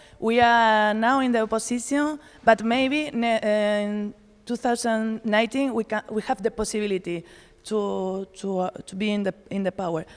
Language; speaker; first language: English; non-native, learner; Spanish